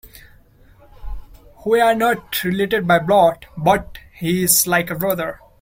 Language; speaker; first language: English; non-native, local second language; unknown